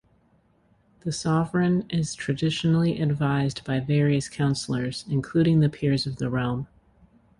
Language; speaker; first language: English; native; English